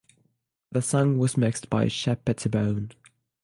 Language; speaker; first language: English; non-native, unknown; French